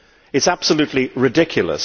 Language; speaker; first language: English; native; English